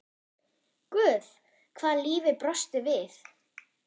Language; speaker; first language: Icelandic; non-native, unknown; German